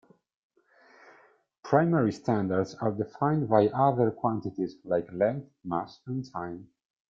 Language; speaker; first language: English; non-native, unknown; Italian